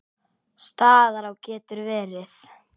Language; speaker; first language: Icelandic; native; Icelandic